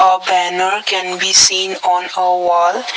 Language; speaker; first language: English; non-native, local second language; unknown